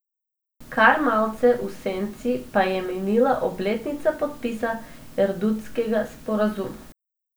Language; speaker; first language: Slovenian; non-native, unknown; Macedonian